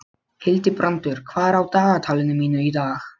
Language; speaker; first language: Icelandic; non-native, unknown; Polish